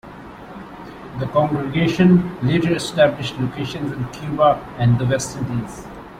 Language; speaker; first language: English; non-native, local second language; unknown